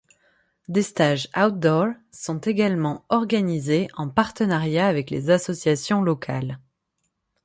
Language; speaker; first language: French; native; French